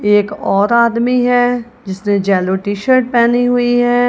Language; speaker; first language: Hindi; non-native, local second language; Punjabi